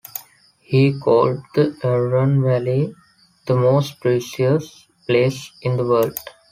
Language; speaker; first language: English; non-native, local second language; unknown